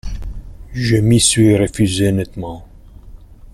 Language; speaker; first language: French; non-native, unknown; Italian